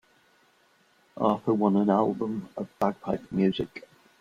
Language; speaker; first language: English; non-native, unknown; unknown